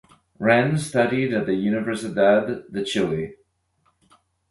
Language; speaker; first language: English; native; English